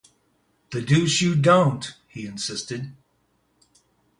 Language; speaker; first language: English; native; English